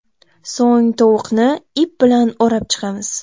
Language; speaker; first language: Uzbek; native; Uzbek